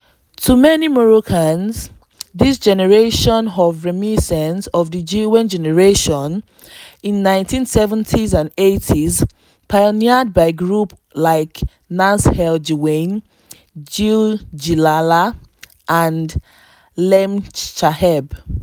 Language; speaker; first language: English; non-native, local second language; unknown